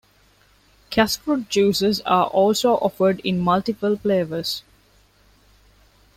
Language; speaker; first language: English; non-native, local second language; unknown